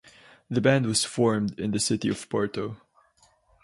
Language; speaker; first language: English; non-native, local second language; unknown